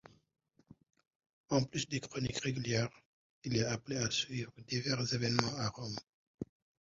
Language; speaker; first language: French; non-native, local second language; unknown